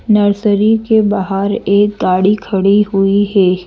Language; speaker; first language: Hindi; native; Hindi